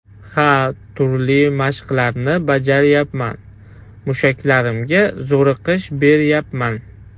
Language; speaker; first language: Uzbek; non-native, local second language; Russian